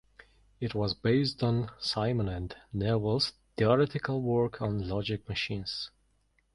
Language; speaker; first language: English; non-native, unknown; Mongolian